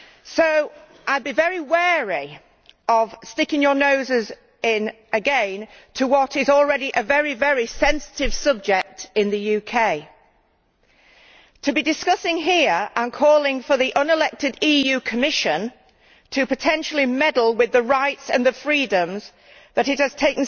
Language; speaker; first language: English; native; English